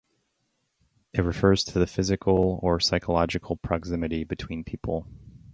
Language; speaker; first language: English; native; English